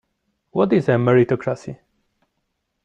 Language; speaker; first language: English; non-native, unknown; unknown